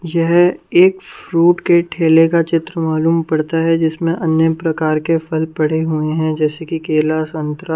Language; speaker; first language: Hindi; non-native, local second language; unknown